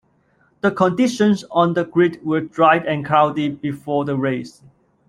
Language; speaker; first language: English; non-native, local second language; Cantonese